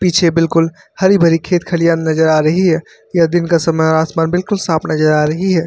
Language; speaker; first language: Hindi; native; Hindi